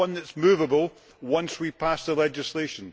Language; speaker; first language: English; native; English